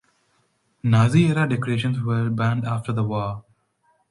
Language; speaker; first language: English; non-native, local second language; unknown